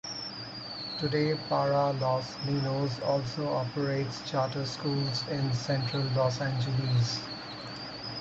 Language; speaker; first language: English; non-native, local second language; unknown